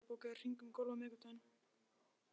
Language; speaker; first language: Icelandic; native; Icelandic